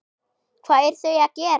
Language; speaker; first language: Icelandic; non-native, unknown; German